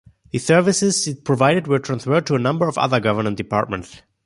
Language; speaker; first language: English; non-native, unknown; German